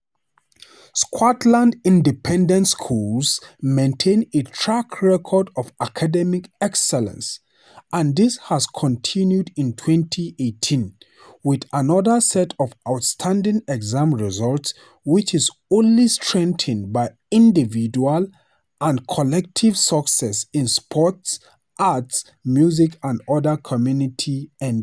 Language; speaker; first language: English; non-native, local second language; Hausa